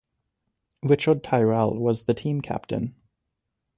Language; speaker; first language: English; native; English